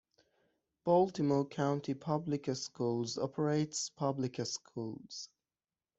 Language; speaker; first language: English; non-native, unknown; Persian